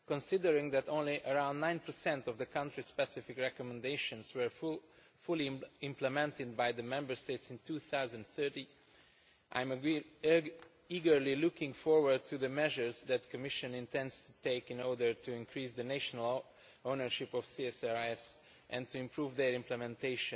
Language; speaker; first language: English; non-native, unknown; Romanian